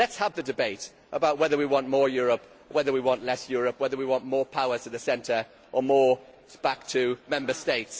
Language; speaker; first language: English; native; English